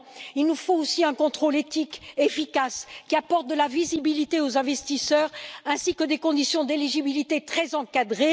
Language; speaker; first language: French; native; French